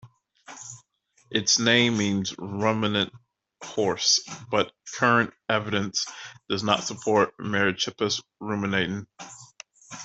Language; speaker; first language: English; native; English